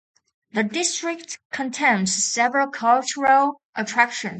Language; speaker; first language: English; non-native, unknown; Chinese